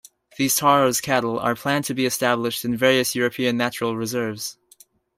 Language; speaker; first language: English; native; English